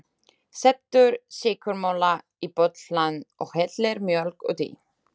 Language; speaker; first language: Icelandic; non-native, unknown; Slovak